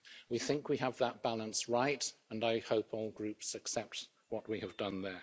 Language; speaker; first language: English; native; English